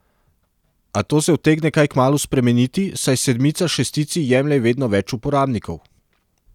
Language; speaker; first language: Slovenian; non-native, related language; Serbian